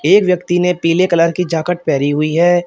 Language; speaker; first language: Hindi; native; Hindi